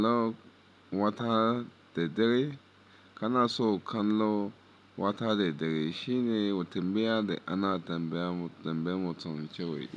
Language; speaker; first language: Hausa; non-native, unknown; Yoruba